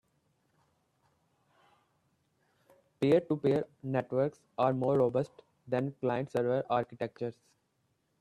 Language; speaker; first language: English; non-native, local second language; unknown